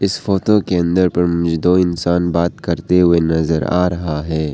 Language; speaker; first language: Hindi; non-native, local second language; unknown